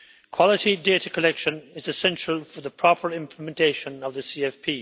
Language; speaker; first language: English; native; English